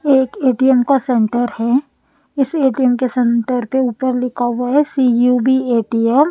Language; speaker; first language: Hindi; non-native, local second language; Punjabi